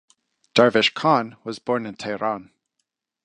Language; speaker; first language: English; native; English